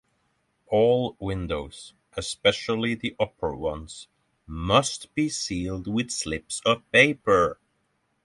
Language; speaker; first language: English; non-native, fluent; Norwegian